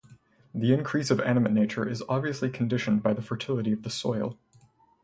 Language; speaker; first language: English; native; English